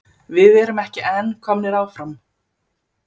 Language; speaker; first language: Icelandic; native; Icelandic